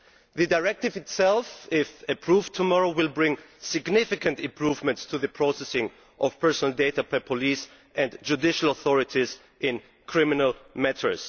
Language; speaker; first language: English; non-native, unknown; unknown